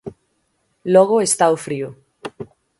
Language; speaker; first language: Galician; native; Galician